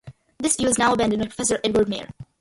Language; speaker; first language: English; early bilingual, other home language; Malayalam